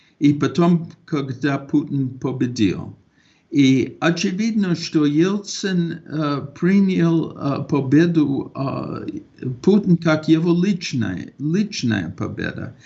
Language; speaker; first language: Russian; non-native, fluent; English